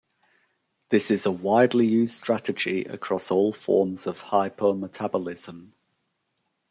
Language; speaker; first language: English; native; English